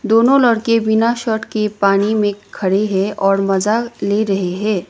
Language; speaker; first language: Hindi; non-native, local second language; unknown